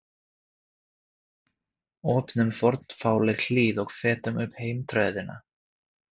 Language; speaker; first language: Icelandic; non-native, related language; Swedish